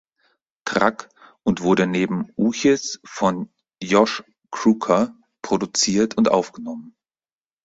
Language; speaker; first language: German; native; German